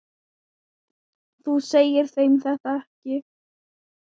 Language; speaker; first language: Icelandic; non-native, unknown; Thai